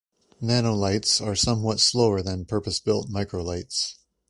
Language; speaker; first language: English; native; English